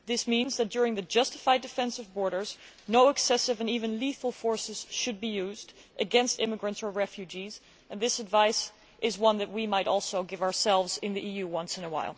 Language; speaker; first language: English; non-native, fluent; Dutch